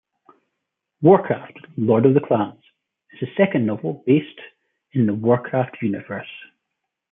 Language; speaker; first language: English; native; English